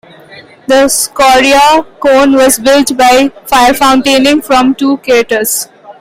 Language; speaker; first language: English; non-native, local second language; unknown